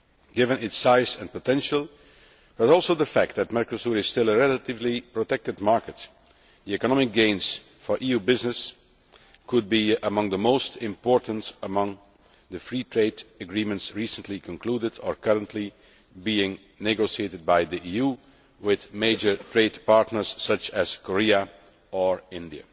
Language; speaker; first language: English; non-native, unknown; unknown